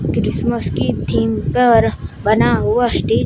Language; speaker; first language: Hindi; non-native, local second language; Gujarati